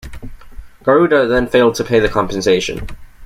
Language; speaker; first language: English; native; English